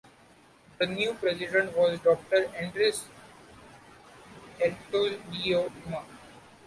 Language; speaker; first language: English; non-native, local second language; Marathi